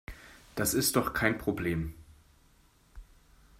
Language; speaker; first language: German; native; German